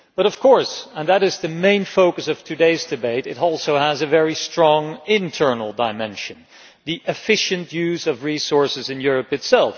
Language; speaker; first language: English; non-native, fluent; Dutch